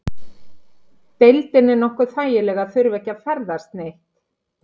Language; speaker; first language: Icelandic; native; Icelandic